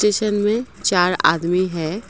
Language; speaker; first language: Hindi; non-native, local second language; Assamese